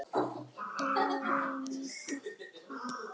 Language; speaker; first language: Icelandic; native; Icelandic